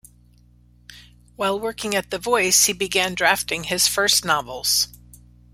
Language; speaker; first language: English; native; English